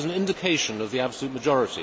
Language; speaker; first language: English; native; English